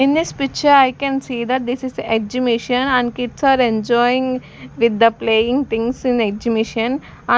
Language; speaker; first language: English; non-native, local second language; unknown